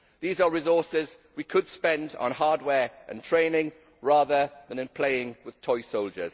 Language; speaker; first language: English; native; English